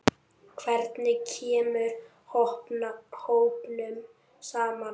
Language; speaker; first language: Icelandic; native; Icelandic